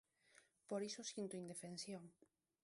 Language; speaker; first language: Galician; non-native, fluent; Spanish